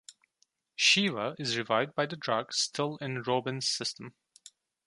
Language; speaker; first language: English; non-native, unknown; Turkish